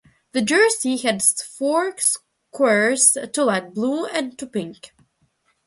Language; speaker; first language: English; non-native, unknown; Russian